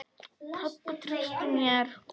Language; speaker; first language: Icelandic; non-native, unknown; Polish